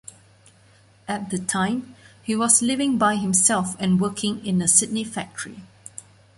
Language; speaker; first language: English; non-native, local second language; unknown